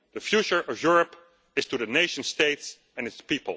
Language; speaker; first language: English; non-native, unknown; Dutch